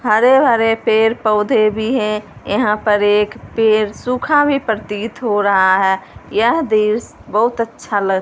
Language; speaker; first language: Hindi; non-native, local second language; Punjabi